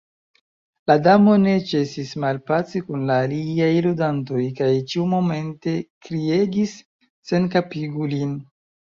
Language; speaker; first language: Esperanto; non-native, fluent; Chinese